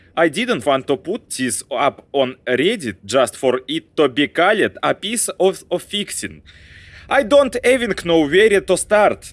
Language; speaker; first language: English; non-native, learner; Russian